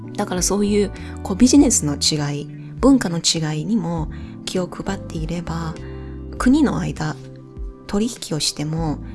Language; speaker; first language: Japanese; non-native, fluent; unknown